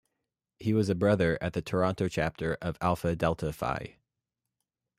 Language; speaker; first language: English; native; English